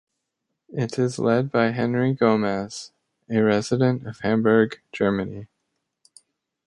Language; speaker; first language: English; native; English